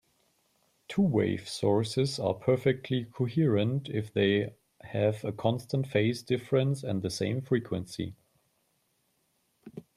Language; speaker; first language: English; non-native, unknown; German